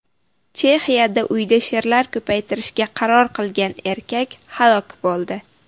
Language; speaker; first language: Uzbek; native; Uzbek